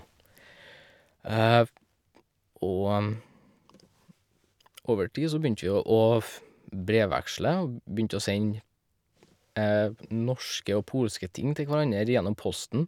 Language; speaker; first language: Norwegian; native; Norwegian